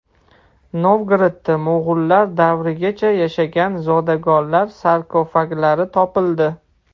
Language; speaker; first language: Uzbek; non-native, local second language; Russian